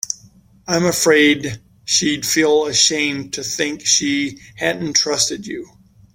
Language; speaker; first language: English; native; English